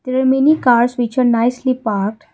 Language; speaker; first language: English; non-native, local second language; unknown